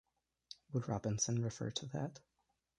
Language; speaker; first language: English; native; English